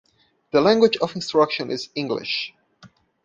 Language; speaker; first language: English; non-native, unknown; Portuguese